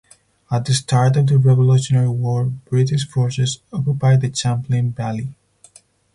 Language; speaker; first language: English; non-native, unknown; Spanish